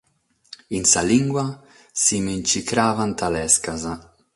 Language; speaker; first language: Sardinian; non-native, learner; Catalan